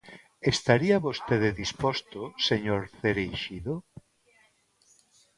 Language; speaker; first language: Galician; non-native, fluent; Spanish